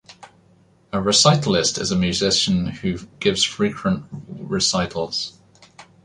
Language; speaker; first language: English; native; English